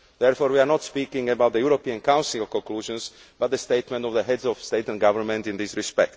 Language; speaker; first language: English; non-native, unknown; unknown